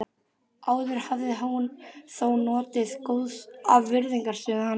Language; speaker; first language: Icelandic; native; Icelandic